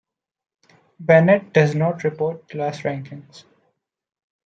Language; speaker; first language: English; non-native, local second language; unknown